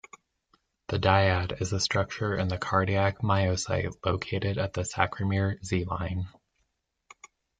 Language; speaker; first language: English; native; English